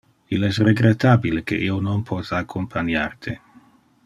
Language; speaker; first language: Interlingua; non-native, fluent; Dutch